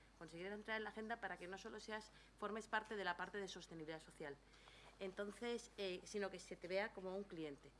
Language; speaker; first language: Spanish; native; Spanish